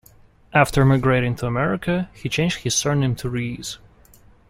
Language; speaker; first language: English; non-native, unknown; Russian